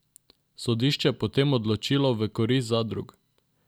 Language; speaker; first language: Slovenian; non-native, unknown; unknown